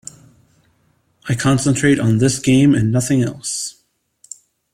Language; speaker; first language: English; native; English